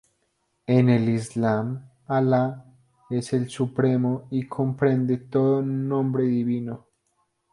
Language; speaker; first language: Spanish; native; Spanish